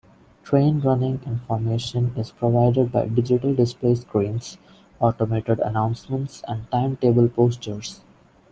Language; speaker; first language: English; non-native, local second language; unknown